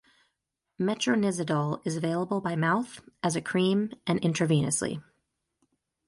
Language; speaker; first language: English; native; English